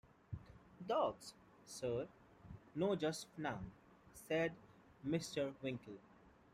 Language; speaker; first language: English; non-native, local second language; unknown